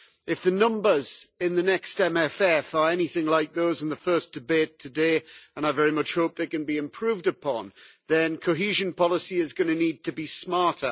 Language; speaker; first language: English; native; English